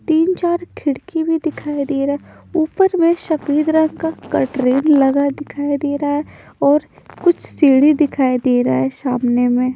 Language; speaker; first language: Hindi; non-native, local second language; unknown